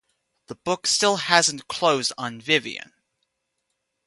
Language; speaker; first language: English; native; English